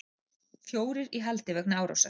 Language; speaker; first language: Icelandic; native; Icelandic